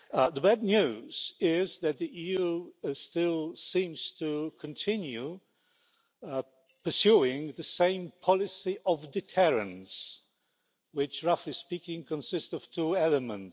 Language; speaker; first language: English; non-native, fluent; Polish